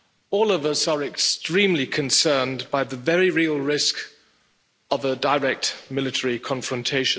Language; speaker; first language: English; non-native, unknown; German